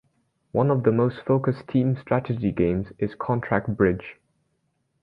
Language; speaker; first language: English; native; English